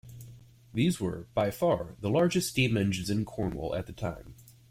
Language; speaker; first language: English; native; English